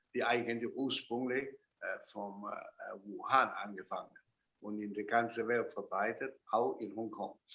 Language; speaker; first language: German; non-native, fluent; Chinese